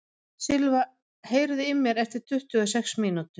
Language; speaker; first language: Icelandic; non-native, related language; Swedish